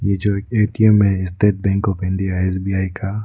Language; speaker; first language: Hindi; non-native, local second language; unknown